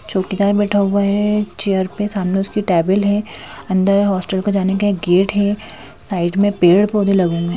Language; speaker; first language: Hindi; native; Hindi